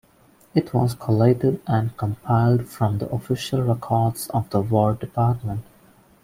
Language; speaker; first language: English; non-native, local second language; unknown